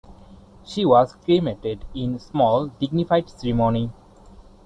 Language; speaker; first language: English; non-native, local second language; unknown